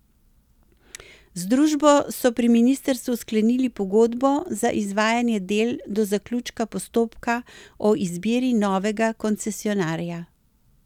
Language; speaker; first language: Slovenian; native; Slovenian